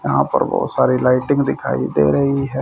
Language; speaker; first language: Hindi; native; Hindi